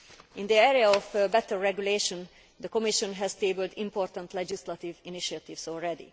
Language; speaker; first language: English; non-native, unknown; Hungarian